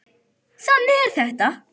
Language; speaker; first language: Icelandic; native; Icelandic